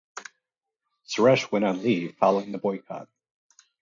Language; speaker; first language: English; native; English